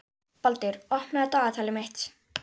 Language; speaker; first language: Icelandic; native; Icelandic